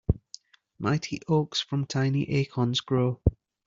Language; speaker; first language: English; native; English